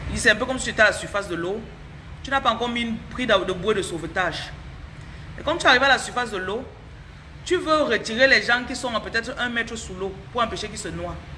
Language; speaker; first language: French; non-native, local second language; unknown